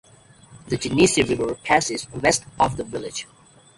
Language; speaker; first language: English; native; English